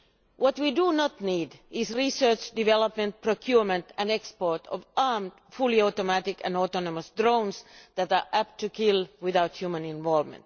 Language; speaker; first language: English; non-native, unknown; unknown